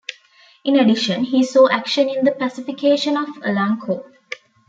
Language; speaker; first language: English; non-native, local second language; Tamil